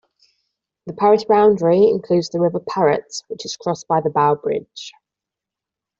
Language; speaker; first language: English; non-native, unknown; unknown